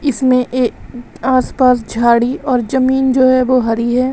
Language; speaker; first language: Hindi; native; Hindi